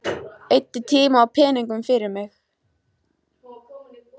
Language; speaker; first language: Icelandic; native; Icelandic